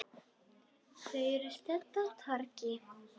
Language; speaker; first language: Icelandic; native; Icelandic